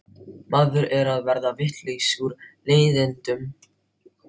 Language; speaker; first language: Icelandic; non-native, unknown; Filipino